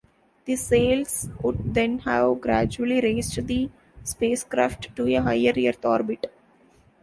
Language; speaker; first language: English; non-native, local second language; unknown